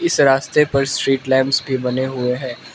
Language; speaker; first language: Hindi; non-native, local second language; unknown